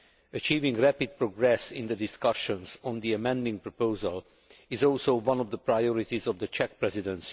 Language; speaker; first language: English; non-native, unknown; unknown